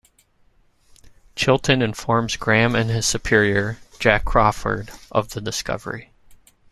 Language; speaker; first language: English; native; English